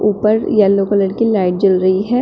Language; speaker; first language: Hindi; native; Hindi